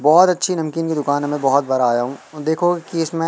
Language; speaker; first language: Hindi; native; Hindi